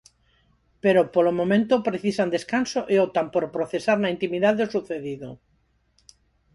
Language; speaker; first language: Galician; non-native, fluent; Spanish